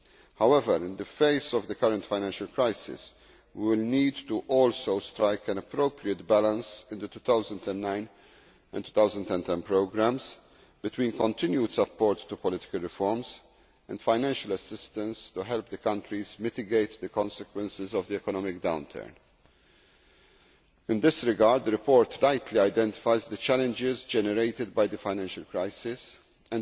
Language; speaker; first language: English; non-native, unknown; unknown